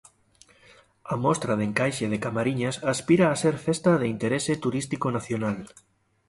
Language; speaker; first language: Galician; native; Galician